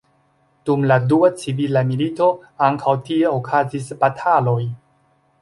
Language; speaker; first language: Esperanto; non-native, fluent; Chinese